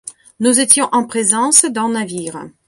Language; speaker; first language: French; non-native, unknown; Belarusian